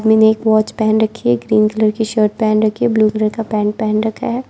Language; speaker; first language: Hindi; non-native, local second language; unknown